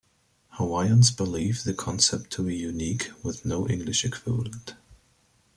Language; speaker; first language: English; native; English